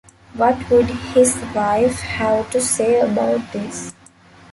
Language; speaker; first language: English; non-native, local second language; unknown